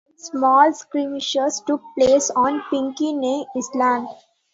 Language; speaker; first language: English; non-native, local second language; Tamil